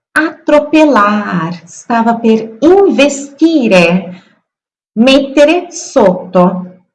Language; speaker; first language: Italian; non-native, fluent; Portuguese